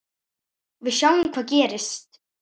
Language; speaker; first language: Icelandic; native; Icelandic